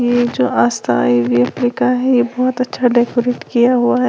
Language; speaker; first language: Hindi; native; Hindi